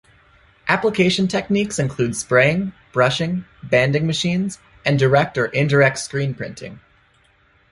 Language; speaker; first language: English; native; English